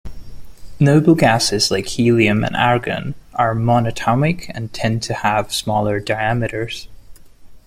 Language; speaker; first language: English; non-native, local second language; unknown